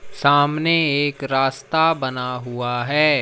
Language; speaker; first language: Hindi; native; Hindi